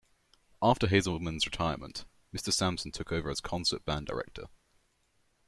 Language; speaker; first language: English; native; English